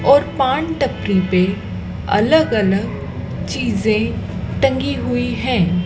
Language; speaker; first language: Hindi; native; Hindi